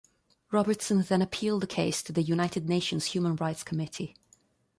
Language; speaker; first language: English; non-native, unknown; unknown